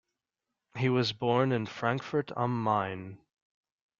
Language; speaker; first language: English; native; English